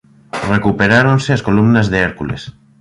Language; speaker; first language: Galician; native; Galician